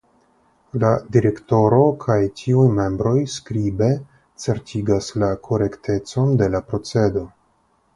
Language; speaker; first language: Esperanto; non-native, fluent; Russian